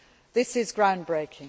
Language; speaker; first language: English; native; English